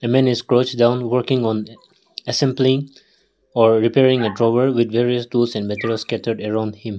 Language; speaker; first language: English; non-native, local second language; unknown